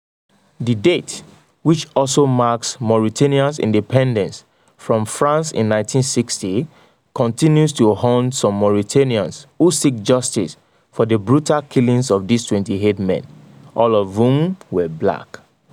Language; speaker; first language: English; non-native, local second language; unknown